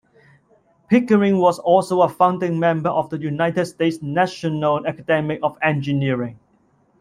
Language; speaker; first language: English; non-native, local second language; Cantonese